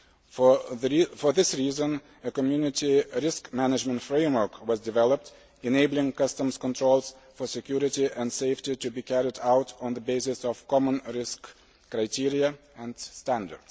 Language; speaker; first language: English; non-native, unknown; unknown